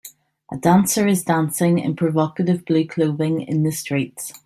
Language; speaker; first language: English; native; English